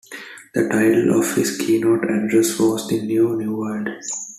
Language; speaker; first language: English; non-native, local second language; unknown